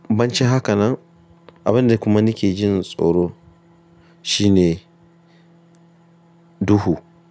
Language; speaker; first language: Hausa; non-native, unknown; Yoruba